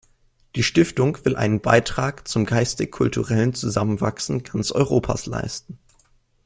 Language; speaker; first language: German; native; German